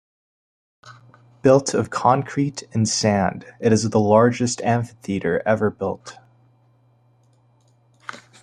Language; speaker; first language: English; native; English